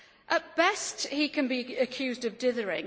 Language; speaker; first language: English; native; English